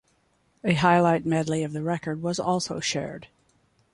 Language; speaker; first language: English; native; English